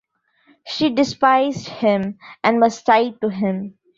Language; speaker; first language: English; non-native, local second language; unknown